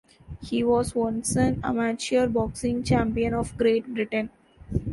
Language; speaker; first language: English; non-native, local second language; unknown